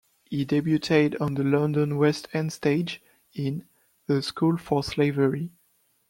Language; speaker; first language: English; non-native, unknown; French